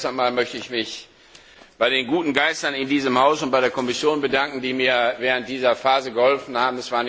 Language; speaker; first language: German; non-native, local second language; Luxembourgish